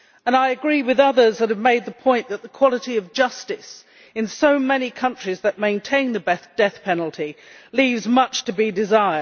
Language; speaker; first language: English; native; English